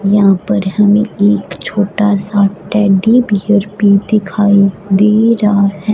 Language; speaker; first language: Hindi; non-native, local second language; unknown